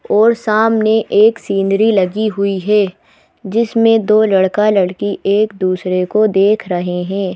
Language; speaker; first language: Hindi; native; Hindi